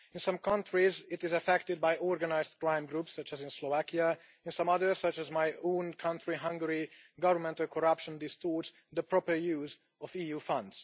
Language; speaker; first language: English; non-native, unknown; Hungarian